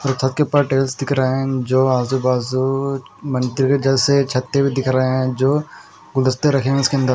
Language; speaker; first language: Hindi; non-native, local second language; Punjabi